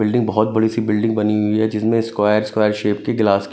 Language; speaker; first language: Hindi; non-native, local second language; Punjabi